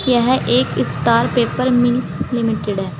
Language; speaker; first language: Hindi; native; Hindi